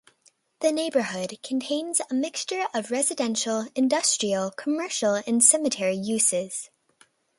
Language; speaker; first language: English; native; English